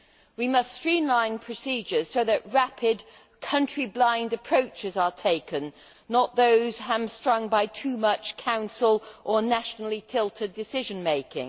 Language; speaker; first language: English; native; English